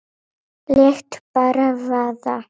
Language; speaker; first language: Icelandic; non-native, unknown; Polish